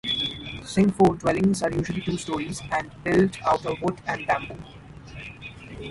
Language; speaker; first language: English; non-native, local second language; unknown